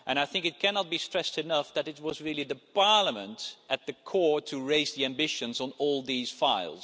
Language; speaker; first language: English; non-native, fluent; Dutch